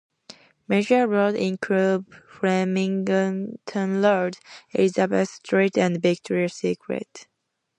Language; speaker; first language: English; native; English